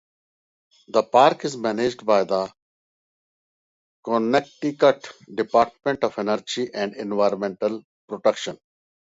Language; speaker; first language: English; non-native, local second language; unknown